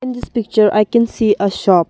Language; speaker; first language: English; non-native, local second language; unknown